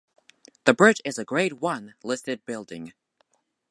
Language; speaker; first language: English; native; English